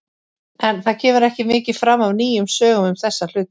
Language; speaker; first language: Icelandic; native; Icelandic